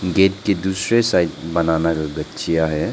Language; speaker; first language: Hindi; non-native, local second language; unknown